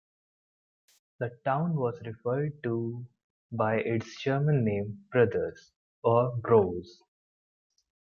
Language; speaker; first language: English; non-native, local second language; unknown